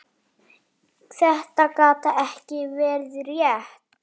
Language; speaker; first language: Icelandic; native; Icelandic